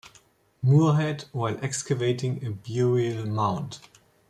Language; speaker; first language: English; non-native, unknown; German